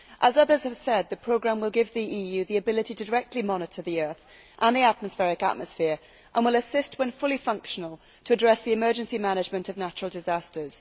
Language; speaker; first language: English; native; English